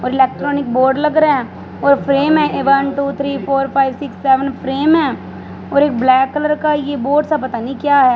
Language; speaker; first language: Hindi; non-native, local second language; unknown